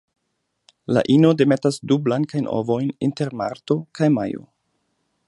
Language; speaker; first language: Esperanto; non-native, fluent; German